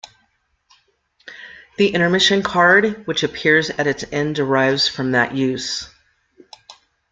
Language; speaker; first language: English; native; English